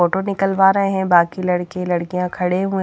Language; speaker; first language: Hindi; native; Hindi